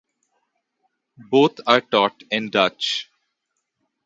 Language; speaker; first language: English; non-native, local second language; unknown